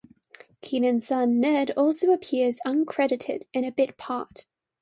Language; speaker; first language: English; non-native, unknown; Chinese